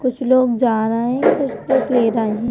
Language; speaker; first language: Hindi; native; Hindi